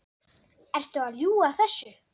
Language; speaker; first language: Icelandic; non-native, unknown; Dutch